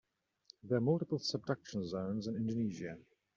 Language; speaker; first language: English; native; English